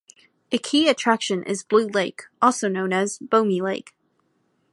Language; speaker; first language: English; native; English